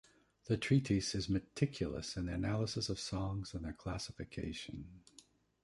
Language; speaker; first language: English; native; English